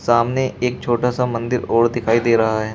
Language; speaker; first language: Hindi; native; Hindi